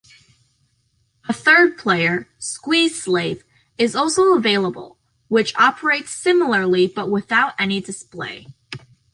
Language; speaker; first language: English; native; English